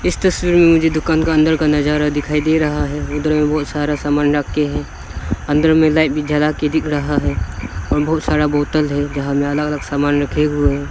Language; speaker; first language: Hindi; non-native, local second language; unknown